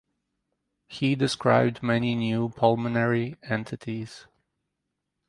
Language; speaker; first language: English; native; English